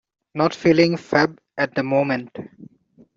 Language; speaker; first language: English; non-native, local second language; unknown